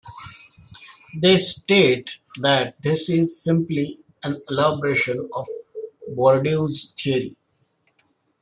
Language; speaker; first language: English; non-native, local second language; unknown